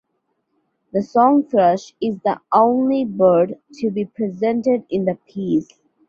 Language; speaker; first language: English; non-native, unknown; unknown